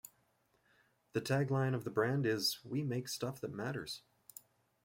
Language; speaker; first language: English; native; English